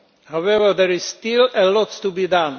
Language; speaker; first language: English; non-native, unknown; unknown